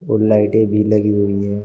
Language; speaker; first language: Hindi; native; Hindi